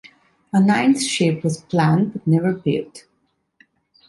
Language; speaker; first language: English; non-native, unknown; Italian